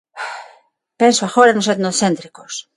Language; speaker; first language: Galician; non-native, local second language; Spanish